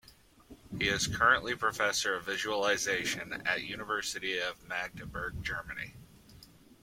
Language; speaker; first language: English; native; English